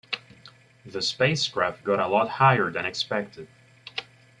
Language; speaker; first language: English; native; English